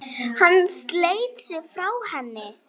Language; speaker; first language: Icelandic; native; Icelandic